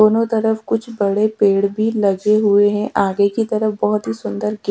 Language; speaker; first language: Hindi; native; Hindi